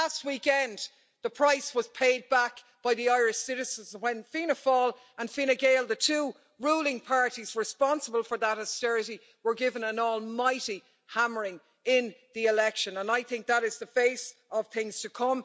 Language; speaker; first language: English; native; English